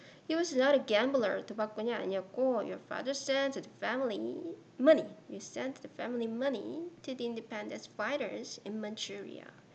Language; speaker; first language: English; non-native, fluent; Korean